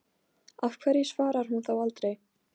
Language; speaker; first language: Icelandic; non-native, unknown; Polish